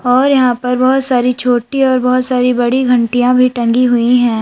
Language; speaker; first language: Hindi; native; Hindi